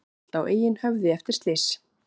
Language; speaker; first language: Icelandic; native; Icelandic